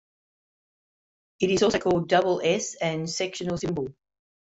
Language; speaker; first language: English; native; English